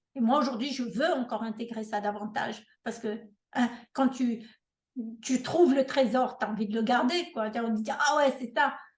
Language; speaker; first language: French; non-native, local second language; Malagasy